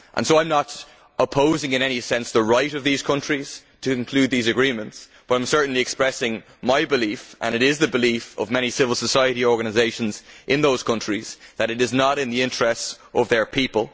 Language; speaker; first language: English; native; English